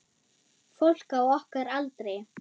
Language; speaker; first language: Icelandic; non-native, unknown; German